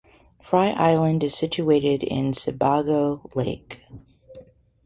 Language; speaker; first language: English; native; English